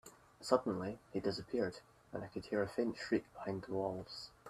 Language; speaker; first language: English; native; English